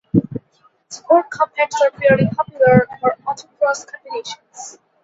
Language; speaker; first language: English; non-native, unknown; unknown